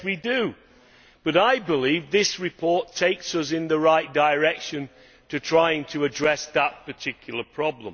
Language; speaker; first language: English; native; English